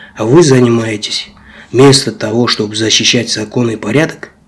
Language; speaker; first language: Russian; non-native, local second language; Kazakh